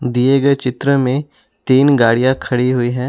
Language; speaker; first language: Hindi; non-native, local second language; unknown